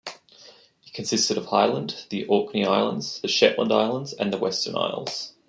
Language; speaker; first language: English; native; English